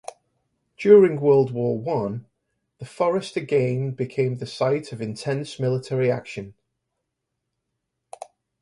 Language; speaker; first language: English; native; English